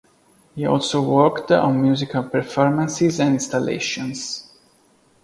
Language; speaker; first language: English; non-native, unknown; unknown